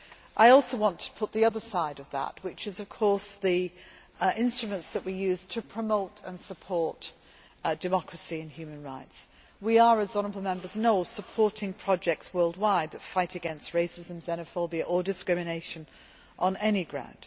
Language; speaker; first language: English; native; English